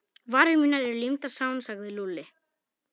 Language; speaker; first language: Icelandic; non-native, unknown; Polish